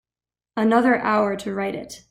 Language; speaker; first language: English; native; English